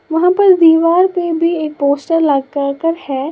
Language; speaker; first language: Hindi; native; Hindi